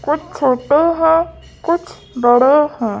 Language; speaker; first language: Hindi; native; Hindi